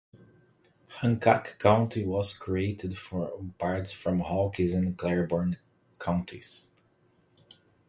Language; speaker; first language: English; non-native, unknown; Portuguese